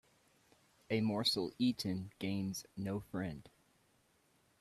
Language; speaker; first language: English; native; English